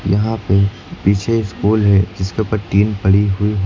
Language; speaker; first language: Hindi; native; Hindi